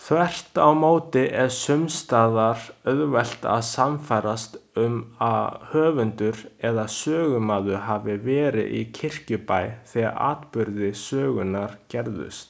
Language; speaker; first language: Icelandic; non-native, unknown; Chinese